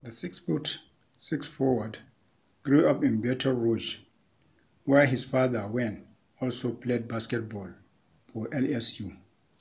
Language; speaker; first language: English; non-native, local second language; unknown